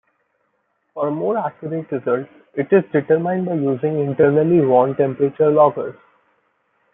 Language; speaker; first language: English; non-native, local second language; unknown